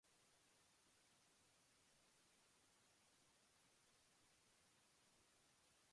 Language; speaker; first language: English; non-native, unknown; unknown